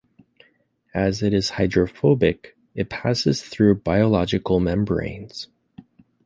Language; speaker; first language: English; native; English